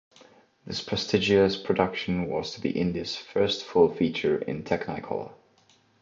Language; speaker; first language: English; non-native, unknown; Estonian